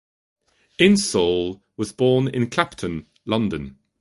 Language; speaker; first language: English; non-native, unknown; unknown